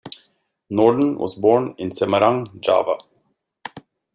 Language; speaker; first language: English; native; English